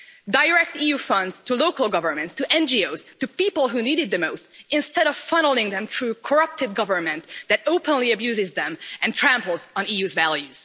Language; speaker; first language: English; non-native, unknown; Hungarian